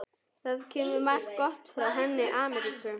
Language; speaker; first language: Icelandic; non-native, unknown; German